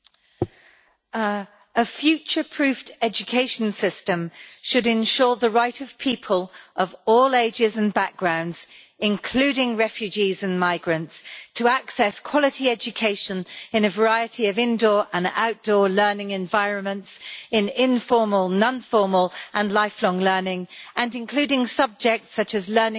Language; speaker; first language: English; native; English